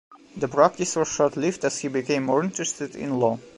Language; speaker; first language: English; non-native, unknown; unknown